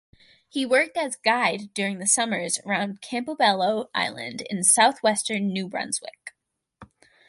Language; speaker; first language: English; native; English